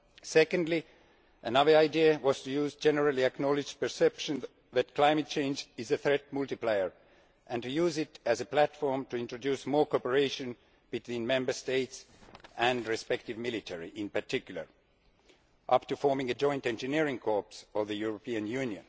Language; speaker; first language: English; non-native, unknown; Estonian